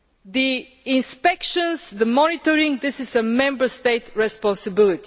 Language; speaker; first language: English; non-native, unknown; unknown